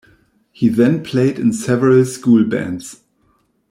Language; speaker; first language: English; non-native, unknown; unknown